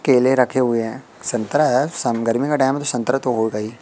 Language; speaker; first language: Hindi; native; Hindi